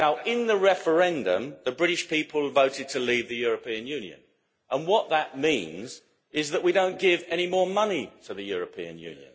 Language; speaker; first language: English; native; English